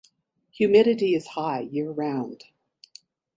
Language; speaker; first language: English; native; English